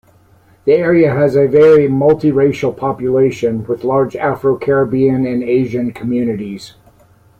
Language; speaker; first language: English; native; English